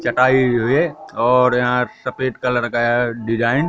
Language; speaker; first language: Hindi; native; Hindi